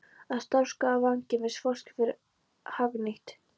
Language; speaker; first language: Icelandic; non-native, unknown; Polish